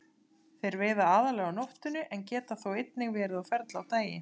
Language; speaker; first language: Icelandic; native; Icelandic